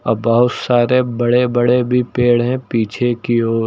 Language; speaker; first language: Hindi; native; Hindi